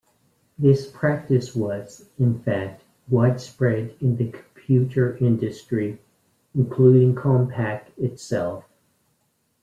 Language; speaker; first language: English; native; English